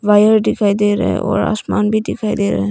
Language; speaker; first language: Hindi; early bilingual, other home language; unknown